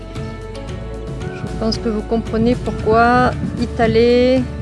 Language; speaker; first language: French; native; French